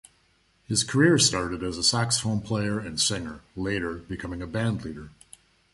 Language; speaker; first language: English; native; English